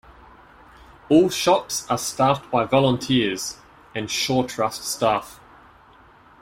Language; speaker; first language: English; native; English